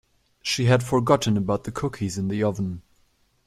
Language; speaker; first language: English; non-native, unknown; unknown